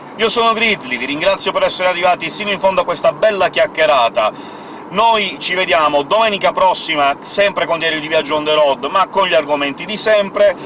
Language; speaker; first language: Italian; native; Italian